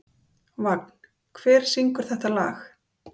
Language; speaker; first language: Icelandic; native; Icelandic